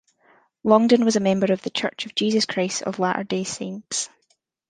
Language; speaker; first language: English; native; English